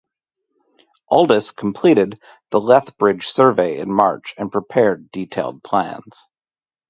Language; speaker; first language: English; native; English